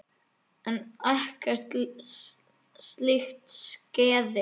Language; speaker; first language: Icelandic; native; Icelandic